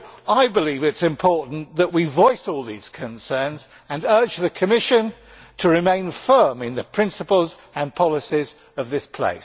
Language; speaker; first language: English; native; English